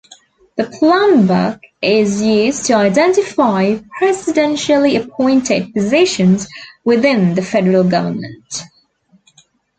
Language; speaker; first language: English; native; English